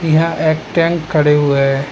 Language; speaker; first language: Hindi; non-native, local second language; Bangla